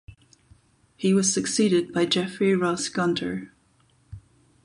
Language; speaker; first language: English; non-native, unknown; German